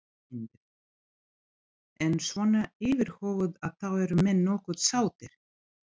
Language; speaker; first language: Icelandic; non-native, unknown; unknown